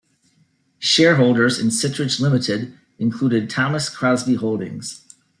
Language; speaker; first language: English; native; English